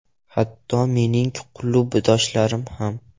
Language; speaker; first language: Uzbek; non-native, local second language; Russian